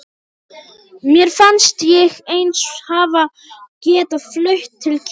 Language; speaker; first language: Icelandic; non-native, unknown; Polish